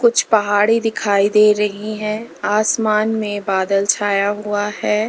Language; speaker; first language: Hindi; native; Hindi